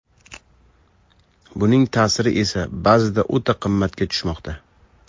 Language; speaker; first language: Uzbek; native; Uzbek